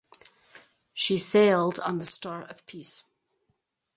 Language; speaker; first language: English; native; English